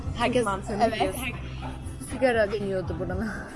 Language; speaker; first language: Turkish; native; Turkish